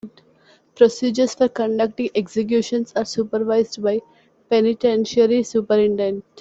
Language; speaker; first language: English; non-native, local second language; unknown